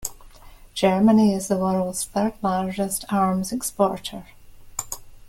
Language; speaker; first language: English; native; English